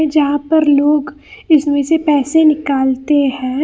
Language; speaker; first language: Hindi; non-native, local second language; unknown